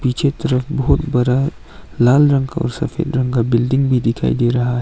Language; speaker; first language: Hindi; non-native, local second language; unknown